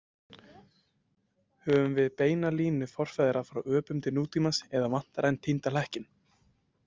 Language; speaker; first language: Icelandic; native; Icelandic